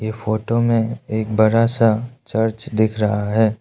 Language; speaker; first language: Hindi; non-native, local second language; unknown